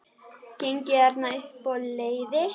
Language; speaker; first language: Icelandic; native; Icelandic